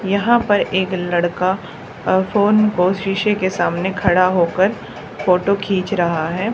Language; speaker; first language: Hindi; native; Hindi